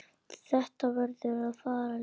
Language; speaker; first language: Icelandic; native; Icelandic